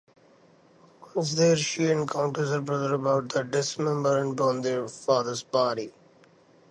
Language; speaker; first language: English; non-native, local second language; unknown